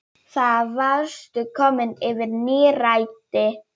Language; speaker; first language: Icelandic; non-native, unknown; Polish